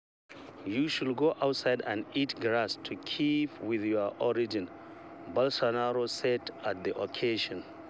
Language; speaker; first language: English; non-native, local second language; Hausa